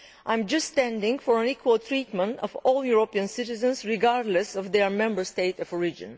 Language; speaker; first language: English; non-native, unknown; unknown